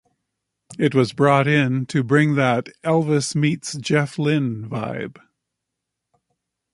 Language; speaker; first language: English; native; English